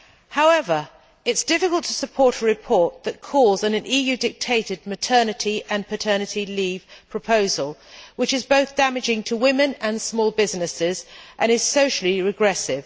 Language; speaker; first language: English; native; English